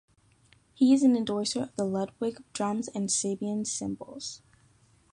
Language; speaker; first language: English; native; English